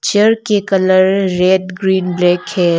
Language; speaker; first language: Hindi; non-native, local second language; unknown